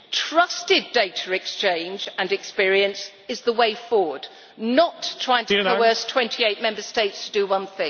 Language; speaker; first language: English; native; English